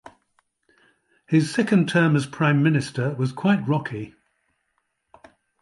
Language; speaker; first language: English; native; English